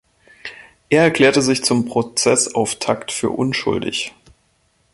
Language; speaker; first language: German; native; German